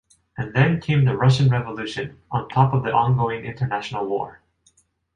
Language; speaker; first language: English; non-native, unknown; Japanese